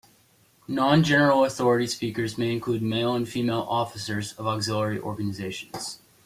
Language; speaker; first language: English; native; English